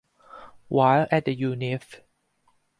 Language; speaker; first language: English; non-native, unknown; Thai